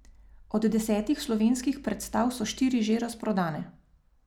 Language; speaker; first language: Slovenian; native; Slovenian